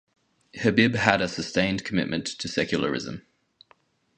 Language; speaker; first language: English; native; English